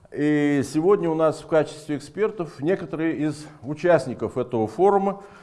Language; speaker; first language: Russian; native; Russian